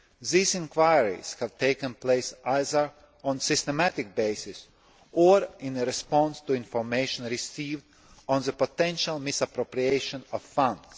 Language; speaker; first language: English; non-native, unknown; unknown